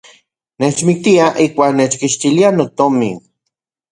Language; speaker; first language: Central Puebla Nahuatl; non-native, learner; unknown